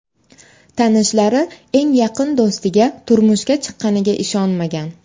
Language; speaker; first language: Uzbek; native; Uzbek